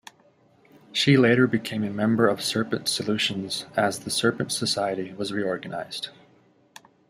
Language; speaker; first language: English; native; English